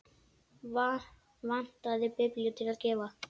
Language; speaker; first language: Icelandic; native; Icelandic